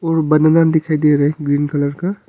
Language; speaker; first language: Hindi; non-native, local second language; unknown